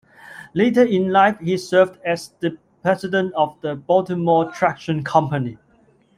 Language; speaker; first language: English; non-native, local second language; Cantonese